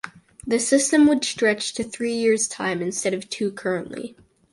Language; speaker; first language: English; native; English